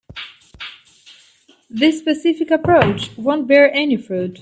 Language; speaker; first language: English; native; English